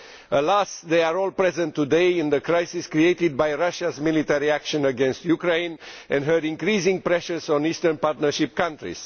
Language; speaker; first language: English; non-native, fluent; Romanian